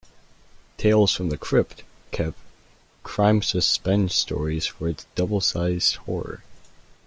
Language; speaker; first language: English; native; English